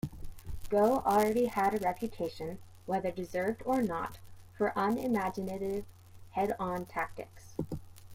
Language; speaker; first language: English; native; English